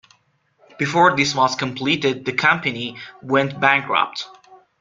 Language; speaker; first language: English; non-native, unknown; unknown